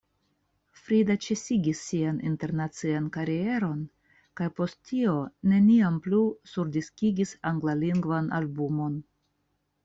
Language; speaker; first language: Esperanto; non-native, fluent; Russian